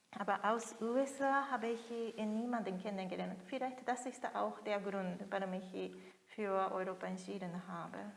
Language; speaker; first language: German; non-native, fluent; Japanese